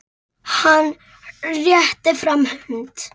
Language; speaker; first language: Icelandic; native; Icelandic